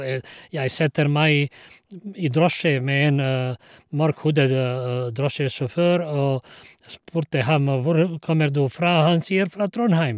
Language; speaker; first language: Norwegian; non-native, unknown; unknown